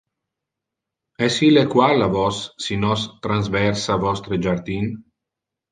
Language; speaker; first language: Interlingua; non-native, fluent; Italian